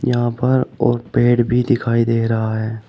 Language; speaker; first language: Hindi; native; Hindi